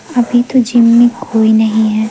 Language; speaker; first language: Hindi; native; Hindi